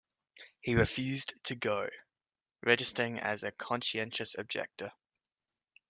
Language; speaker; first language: English; native; English